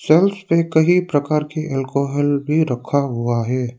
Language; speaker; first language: Hindi; non-native, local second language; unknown